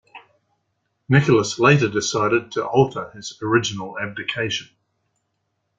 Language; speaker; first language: English; native; English